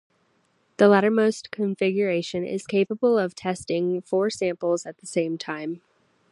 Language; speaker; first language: English; native; English